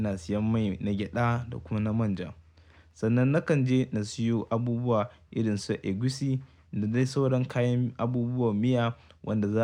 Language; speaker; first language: Hausa; native; Hausa